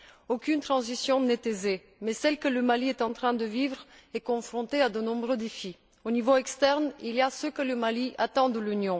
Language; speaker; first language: French; non-native, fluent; Bulgarian